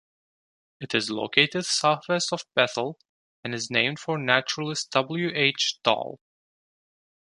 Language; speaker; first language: English; non-native, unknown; Turkish